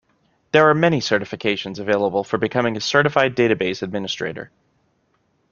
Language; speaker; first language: English; native; English